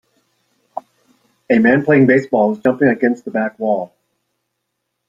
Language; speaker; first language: English; native; English